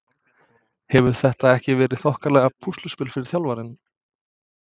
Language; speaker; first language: Icelandic; non-native, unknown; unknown